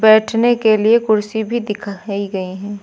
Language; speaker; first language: Hindi; native; Hindi